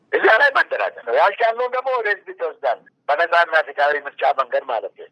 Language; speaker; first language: Amharic; non-native, local second language; Oromo